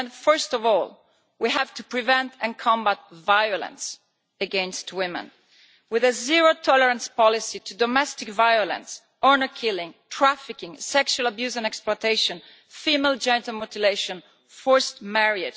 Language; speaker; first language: English; non-native, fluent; Italian